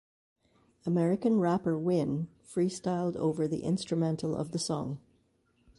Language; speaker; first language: English; native; English